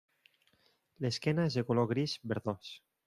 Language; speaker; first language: Catalan; non-native, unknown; Spanish